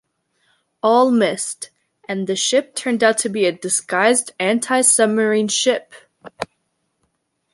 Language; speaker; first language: English; native; English